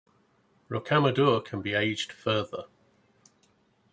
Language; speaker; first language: English; native; English